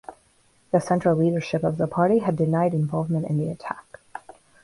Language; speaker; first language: English; non-native, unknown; Russian